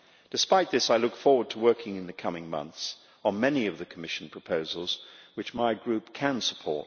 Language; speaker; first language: English; native; English